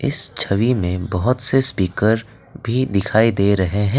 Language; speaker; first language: Hindi; non-native, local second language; Assamese